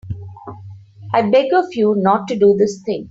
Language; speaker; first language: English; non-native, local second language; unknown